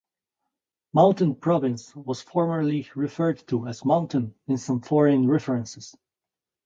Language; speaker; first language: English; native; English